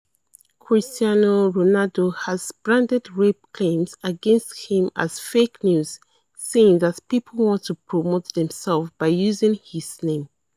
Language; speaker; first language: English; non-native, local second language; Yoruba